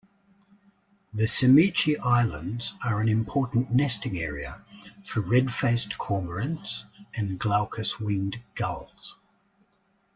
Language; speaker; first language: English; native; English